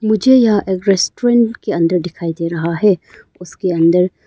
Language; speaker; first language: Hindi; early bilingual, other home language; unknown